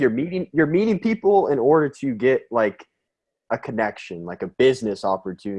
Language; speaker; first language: English; native; English